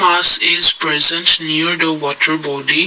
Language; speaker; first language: English; non-native, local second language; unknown